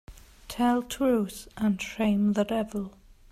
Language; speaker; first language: English; non-native, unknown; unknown